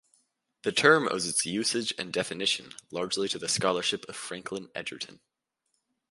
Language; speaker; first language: English; native; English